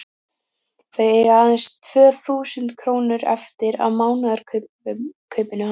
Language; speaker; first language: Icelandic; native; Icelandic